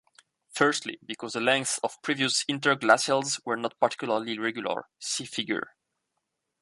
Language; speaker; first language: English; non-native, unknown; French